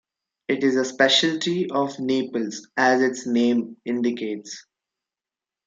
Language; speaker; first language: English; non-native, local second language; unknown